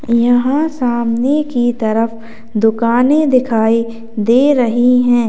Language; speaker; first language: Hindi; native; Hindi